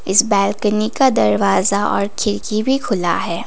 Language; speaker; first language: Hindi; non-native, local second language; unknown